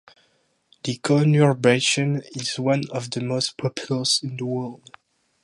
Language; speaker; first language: English; non-native, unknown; French